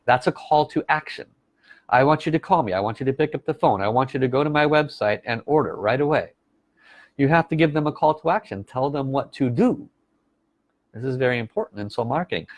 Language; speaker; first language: English; native; English